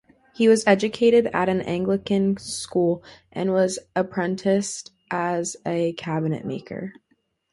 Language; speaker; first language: English; native; English